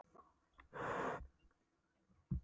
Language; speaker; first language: Icelandic; non-native, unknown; Polish